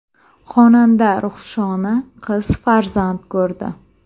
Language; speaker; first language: Uzbek; native; Uzbek